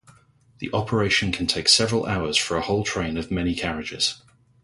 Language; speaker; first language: English; native; English